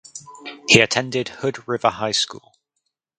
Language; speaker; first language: English; native; English